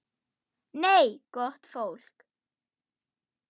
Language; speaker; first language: Icelandic; non-native, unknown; German